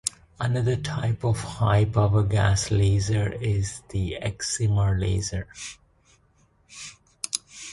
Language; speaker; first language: English; non-native, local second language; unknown